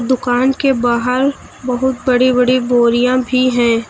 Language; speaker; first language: Hindi; native; Hindi